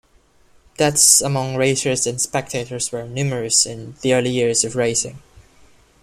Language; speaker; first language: English; non-native, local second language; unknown